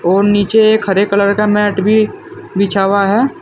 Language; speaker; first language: Hindi; native; Hindi